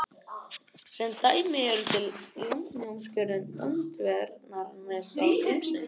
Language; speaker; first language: Icelandic; native; Icelandic